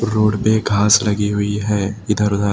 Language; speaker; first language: Hindi; native; Hindi